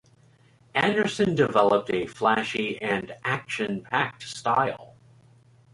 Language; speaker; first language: English; native; English